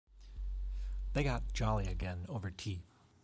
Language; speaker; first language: English; native; English